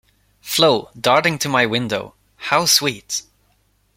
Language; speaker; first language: English; non-native, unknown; Swedish